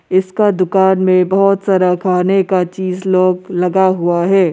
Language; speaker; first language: Hindi; non-native, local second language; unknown